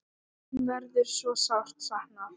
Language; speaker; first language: Icelandic; non-native, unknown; Thai